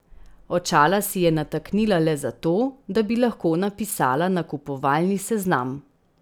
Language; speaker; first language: Slovenian; native; Slovenian